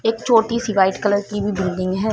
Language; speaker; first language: Hindi; non-native, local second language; Punjabi